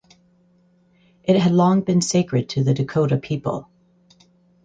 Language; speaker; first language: English; native; English